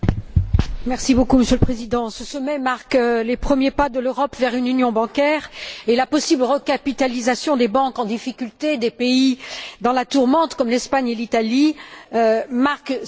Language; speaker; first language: French; native; French